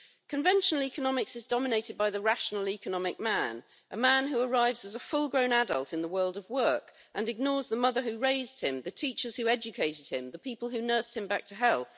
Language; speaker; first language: English; native; English